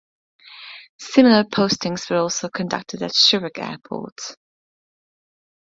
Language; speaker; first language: English; non-native, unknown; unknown